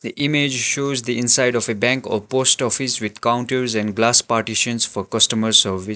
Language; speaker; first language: English; non-native, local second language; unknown